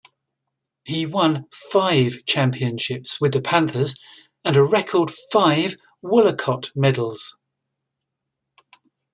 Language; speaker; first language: English; native; English